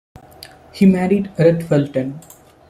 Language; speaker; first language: English; non-native, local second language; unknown